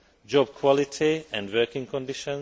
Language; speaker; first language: English; non-native, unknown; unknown